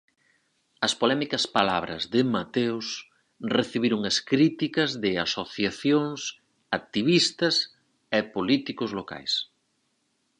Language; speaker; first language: Galician; native; Galician